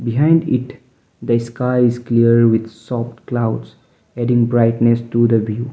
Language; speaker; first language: English; non-native, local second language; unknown